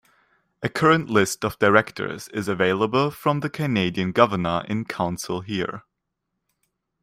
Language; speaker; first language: English; non-native, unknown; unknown